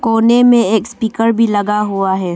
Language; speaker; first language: Hindi; non-native, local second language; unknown